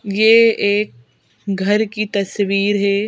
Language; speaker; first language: Hindi; native; Hindi